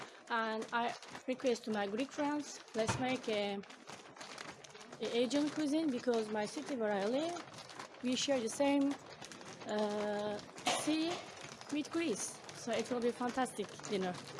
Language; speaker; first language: English; non-native, learner; Turkish